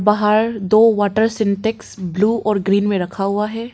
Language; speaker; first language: Hindi; early bilingual, other home language; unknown